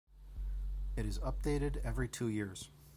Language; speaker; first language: English; native; English